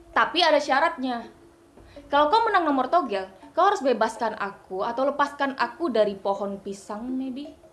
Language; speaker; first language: Indonesian; non-native, local second language; Hakka Chinese